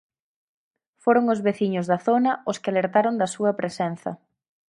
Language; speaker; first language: Galician; native; Galician